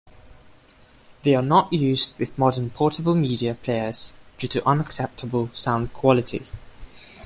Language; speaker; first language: English; non-native, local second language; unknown